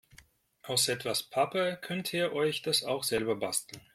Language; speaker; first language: German; non-native, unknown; Russian